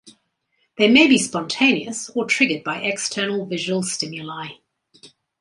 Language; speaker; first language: English; native; English